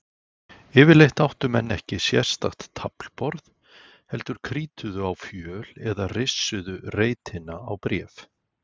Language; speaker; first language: Icelandic; native; Icelandic